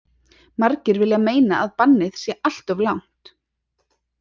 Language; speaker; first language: Icelandic; native; Icelandic